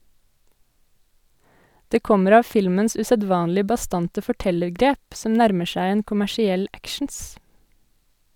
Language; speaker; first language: Norwegian; native; Norwegian